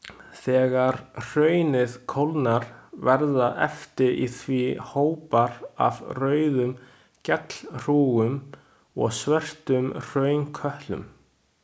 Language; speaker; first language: Icelandic; non-native, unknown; Chinese